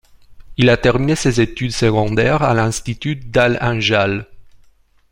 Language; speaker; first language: French; non-native, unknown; Romanian